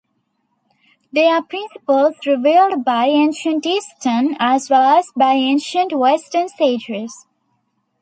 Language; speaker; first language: English; non-native, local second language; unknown